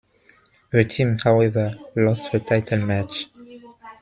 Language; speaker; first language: English; non-native, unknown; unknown